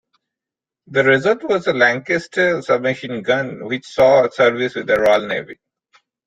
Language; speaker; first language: English; non-native, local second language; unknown